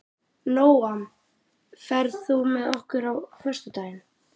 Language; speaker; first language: Icelandic; native; Icelandic